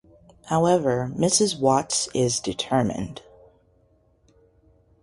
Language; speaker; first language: English; native; English